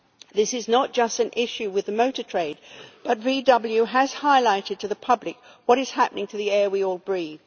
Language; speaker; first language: English; native; English